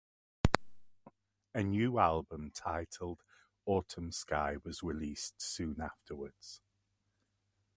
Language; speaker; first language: English; native; English